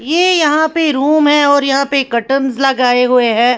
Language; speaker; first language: Hindi; native; Hindi